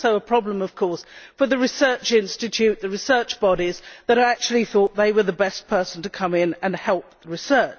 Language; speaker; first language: English; native; English